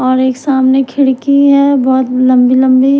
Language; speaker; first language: Hindi; non-native, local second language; Punjabi